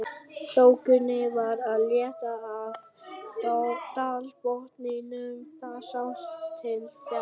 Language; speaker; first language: Icelandic; non-native, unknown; Vietnamese